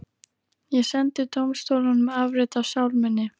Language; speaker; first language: Icelandic; native; Icelandic